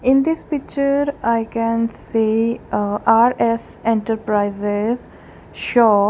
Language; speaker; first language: English; non-native, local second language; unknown